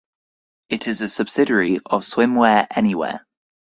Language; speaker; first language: English; native; English